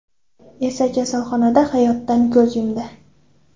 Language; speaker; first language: Uzbek; non-native, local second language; Kara-Kalpak